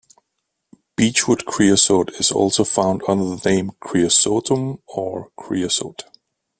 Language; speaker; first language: English; native; English